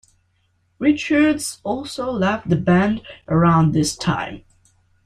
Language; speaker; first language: English; non-native, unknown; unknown